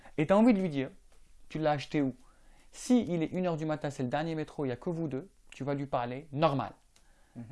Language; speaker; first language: French; non-native, local second language; Arabic